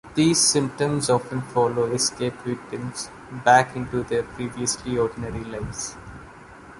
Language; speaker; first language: English; non-native, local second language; Malayalam